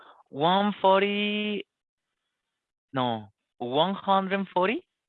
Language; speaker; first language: English; non-native, learner; Spanish